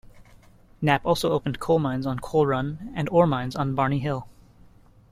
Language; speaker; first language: English; native; English